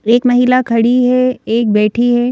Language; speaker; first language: Hindi; native; Hindi